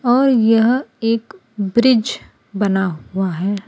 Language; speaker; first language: Hindi; non-native, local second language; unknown